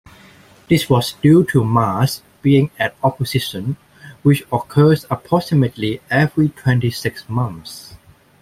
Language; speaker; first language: English; non-native, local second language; Cantonese